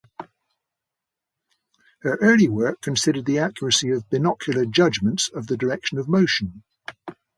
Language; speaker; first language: English; native; English